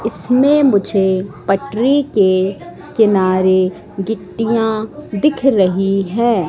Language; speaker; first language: Hindi; native; Hindi